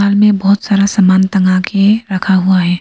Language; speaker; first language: Hindi; early bilingual, other home language; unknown